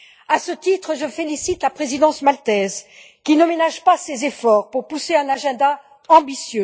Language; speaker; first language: French; native; French